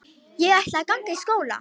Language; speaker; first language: Icelandic; non-native, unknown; Romanian